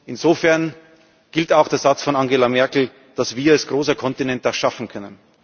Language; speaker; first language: German; native; German